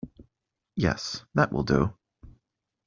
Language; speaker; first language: English; native; English